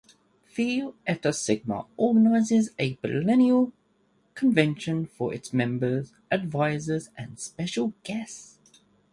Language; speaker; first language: English; native; English